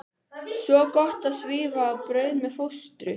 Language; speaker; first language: Icelandic; native; Icelandic